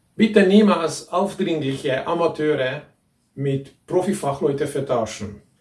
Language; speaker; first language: German; non-native, fluent; Hungarian